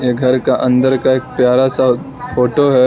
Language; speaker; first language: Hindi; non-native, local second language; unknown